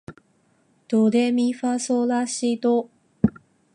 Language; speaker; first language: Japanese; non-native, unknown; Chinese